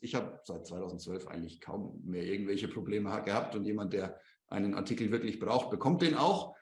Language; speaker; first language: German; native; German